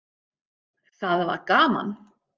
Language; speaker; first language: Icelandic; native; Icelandic